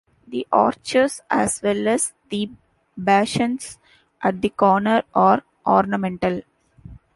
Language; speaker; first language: English; non-native, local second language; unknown